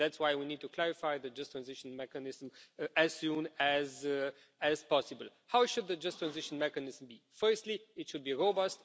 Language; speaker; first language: English; non-native, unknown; Romanian